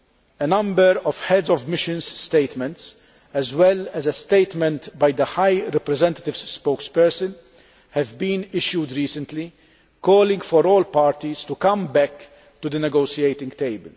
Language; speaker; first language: English; non-native, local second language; Maltese